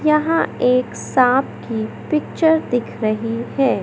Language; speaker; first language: Hindi; native; Hindi